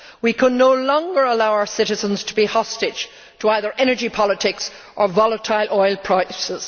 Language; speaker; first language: English; native; English